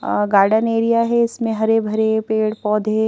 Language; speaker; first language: Hindi; native; Hindi